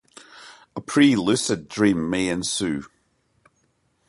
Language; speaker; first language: English; native; English